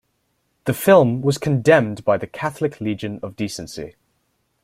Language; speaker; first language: English; native; English